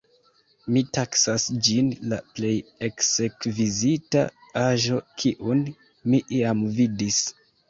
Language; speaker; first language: Esperanto; non-native, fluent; Kinyarwanda